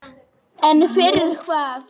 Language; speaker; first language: Icelandic; non-native, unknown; Polish